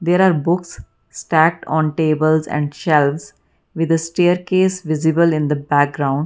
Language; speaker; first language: English; non-native, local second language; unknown